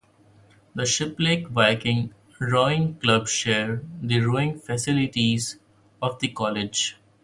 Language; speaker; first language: English; non-native, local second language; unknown